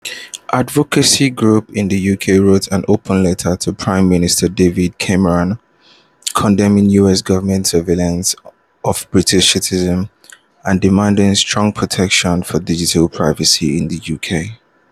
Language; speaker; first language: English; non-native, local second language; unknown